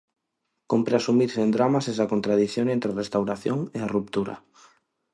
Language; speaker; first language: Galician; non-native, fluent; Spanish